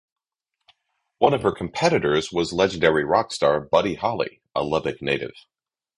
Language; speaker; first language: English; native; English